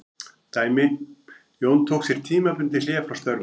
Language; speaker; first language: Icelandic; native; Icelandic